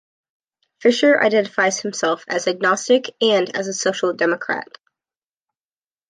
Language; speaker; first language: English; native; English